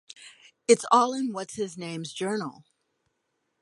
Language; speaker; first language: English; native; English